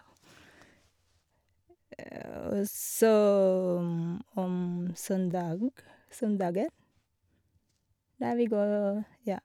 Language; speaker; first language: Norwegian; non-native, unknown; Filipino